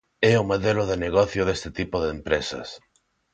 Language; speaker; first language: Galician; non-native, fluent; Spanish